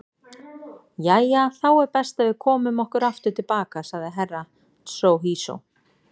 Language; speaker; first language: Icelandic; native; Icelandic